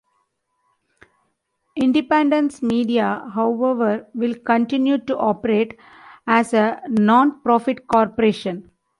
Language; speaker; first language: English; non-native, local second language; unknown